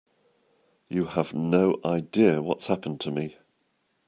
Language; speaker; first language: English; native; English